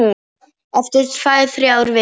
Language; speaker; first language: Icelandic; non-native, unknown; Polish